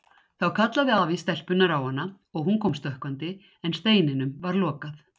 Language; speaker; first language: Icelandic; native; Icelandic